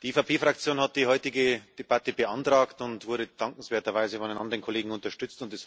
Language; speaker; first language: German; native; German